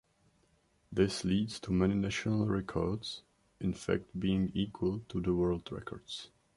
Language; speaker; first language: English; non-native, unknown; Czech